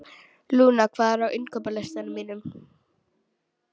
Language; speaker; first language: Icelandic; native; Icelandic